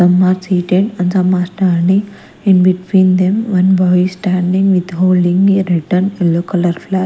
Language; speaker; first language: English; non-native, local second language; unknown